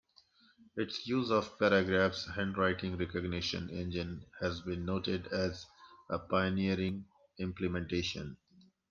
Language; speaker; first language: English; non-native, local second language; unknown